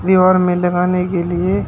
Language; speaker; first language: Hindi; native; Hindi